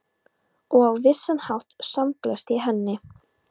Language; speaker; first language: Icelandic; non-native, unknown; Polish